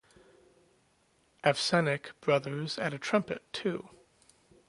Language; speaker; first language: English; native; English